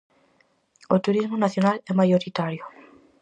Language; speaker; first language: Galician; native; Galician